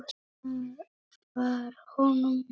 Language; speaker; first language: Icelandic; non-native, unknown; Polish